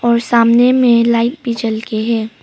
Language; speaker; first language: Hindi; non-native, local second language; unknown